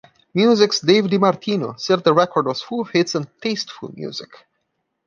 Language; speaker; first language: English; non-native, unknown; Portuguese